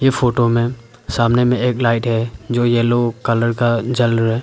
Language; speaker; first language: Hindi; non-native, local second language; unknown